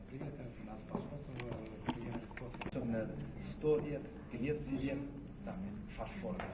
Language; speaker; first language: Russian; non-native, learner; Chinese